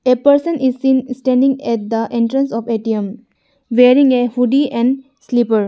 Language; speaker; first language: English; non-native, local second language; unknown